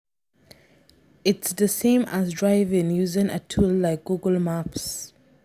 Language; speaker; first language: English; non-native, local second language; Hausa